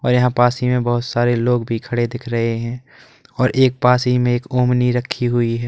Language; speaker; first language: Hindi; native; Hindi